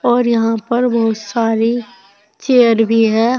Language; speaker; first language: Hindi; native; Hindi